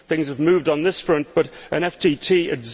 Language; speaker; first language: English; native; English